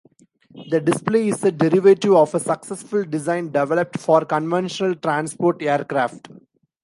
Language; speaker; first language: English; non-native, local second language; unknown